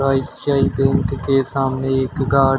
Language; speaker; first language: Hindi; native; Hindi